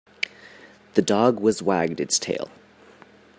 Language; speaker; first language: English; native; English